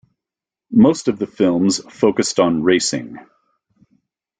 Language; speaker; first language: English; native; English